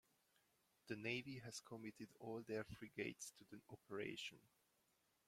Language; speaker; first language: English; non-native, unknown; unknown